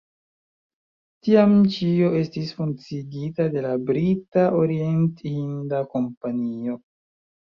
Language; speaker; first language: Esperanto; non-native, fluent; Chinese